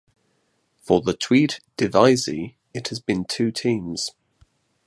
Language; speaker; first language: English; native; English